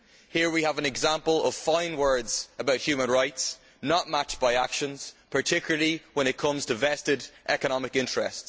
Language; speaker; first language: English; native; English